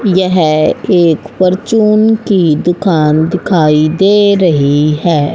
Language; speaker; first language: Hindi; native; Hindi